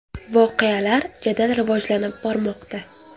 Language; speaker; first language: Uzbek; native; Uzbek